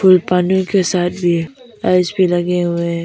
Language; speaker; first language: Hindi; non-native, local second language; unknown